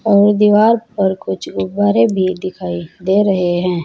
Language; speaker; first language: Hindi; native; Hindi